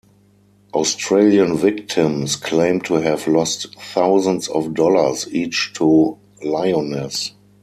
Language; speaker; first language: English; non-native, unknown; German